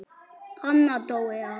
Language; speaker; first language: Icelandic; non-native, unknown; German